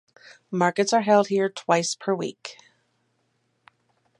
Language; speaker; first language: English; native; English